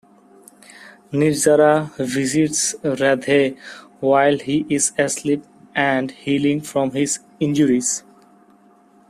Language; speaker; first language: English; non-native, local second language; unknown